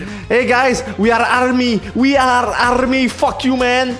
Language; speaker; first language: English; non-native, learner; French